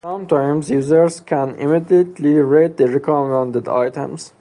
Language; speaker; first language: English; non-native, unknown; Persian